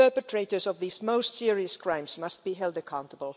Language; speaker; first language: English; non-native, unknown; Finnish